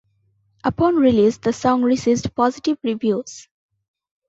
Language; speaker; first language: English; non-native, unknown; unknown